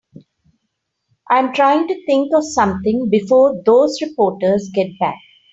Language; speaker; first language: English; non-native, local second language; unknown